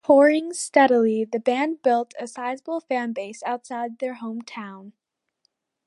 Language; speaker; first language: English; native; English